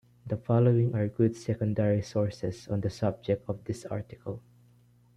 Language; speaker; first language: English; non-native, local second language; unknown